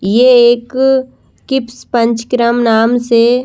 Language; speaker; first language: Hindi; native; Hindi